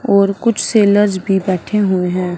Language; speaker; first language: Hindi; non-native, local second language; Punjabi